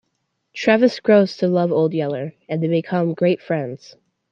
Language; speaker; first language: English; native; English